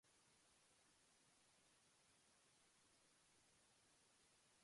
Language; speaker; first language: English; non-native, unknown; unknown